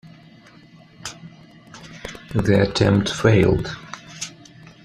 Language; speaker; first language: English; non-native, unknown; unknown